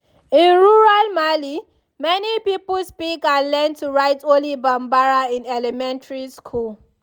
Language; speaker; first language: English; non-native, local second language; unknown